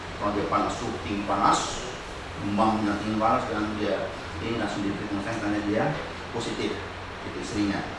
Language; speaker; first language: Indonesian; non-native, local second language; Buginese